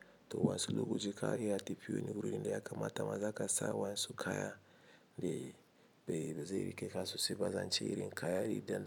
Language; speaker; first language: Hausa; non-native, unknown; Igbo